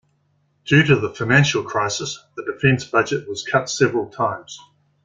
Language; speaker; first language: English; native; English